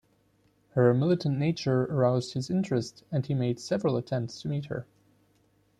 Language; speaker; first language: English; non-native, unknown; German